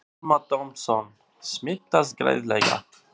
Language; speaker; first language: Icelandic; non-native, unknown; Albanian